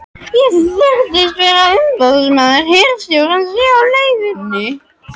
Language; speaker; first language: Icelandic; non-native, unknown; French